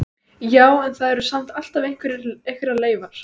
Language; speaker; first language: Icelandic; native; Icelandic